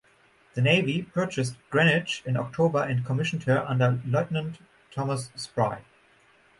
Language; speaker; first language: English; non-native, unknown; German